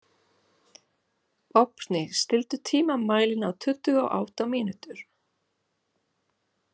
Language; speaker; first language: Icelandic; non-native, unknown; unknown